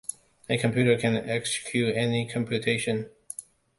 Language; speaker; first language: English; non-native, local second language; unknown